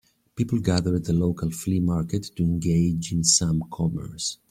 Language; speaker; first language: English; native; English